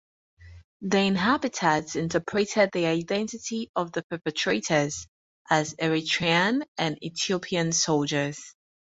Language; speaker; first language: English; native; English